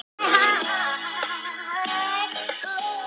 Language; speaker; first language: Icelandic; non-native, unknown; Thai